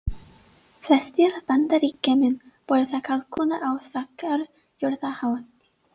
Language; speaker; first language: Icelandic; non-native, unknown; English